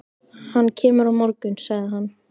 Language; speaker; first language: Icelandic; native; Icelandic